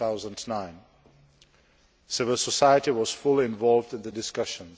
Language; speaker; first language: English; non-native, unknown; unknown